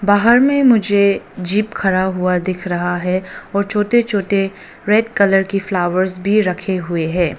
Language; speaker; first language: Hindi; non-native, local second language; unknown